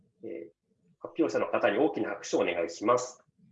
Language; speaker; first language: Japanese; native; Japanese